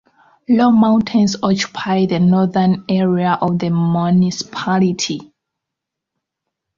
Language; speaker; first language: English; non-native, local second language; Ganda